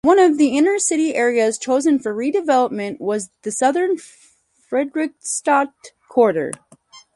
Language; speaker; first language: English; native; English